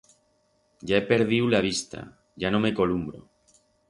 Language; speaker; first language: Aragonese; non-native, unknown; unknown